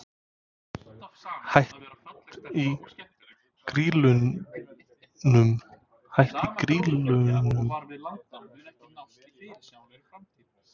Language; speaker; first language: Icelandic; non-native, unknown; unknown